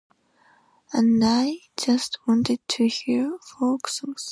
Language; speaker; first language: English; non-native, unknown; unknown